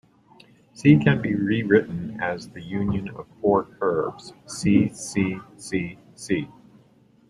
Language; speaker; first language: English; native; English